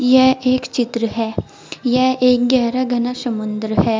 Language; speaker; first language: Hindi; native; Hindi